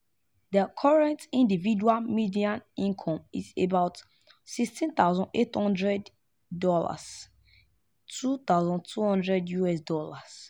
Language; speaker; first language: English; non-native, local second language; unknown